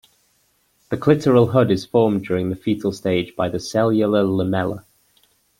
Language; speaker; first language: English; native; English